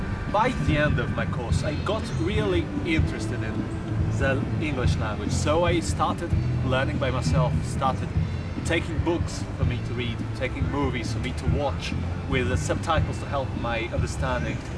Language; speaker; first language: English; non-native, fluent; Portuguese